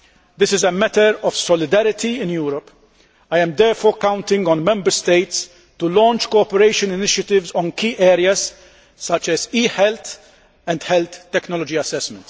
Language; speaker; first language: English; non-native, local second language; Maltese